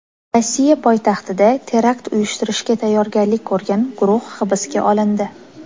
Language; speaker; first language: Uzbek; native; Uzbek